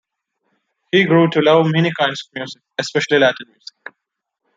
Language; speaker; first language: English; non-native, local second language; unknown